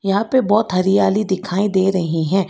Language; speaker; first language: Hindi; non-native, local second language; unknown